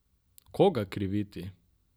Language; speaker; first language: Slovenian; non-native, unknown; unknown